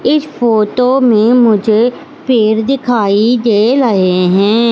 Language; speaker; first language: Hindi; native; Hindi